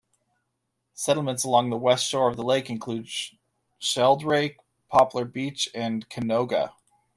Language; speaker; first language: English; native; English